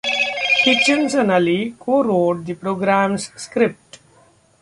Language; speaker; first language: English; non-native, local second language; Marathi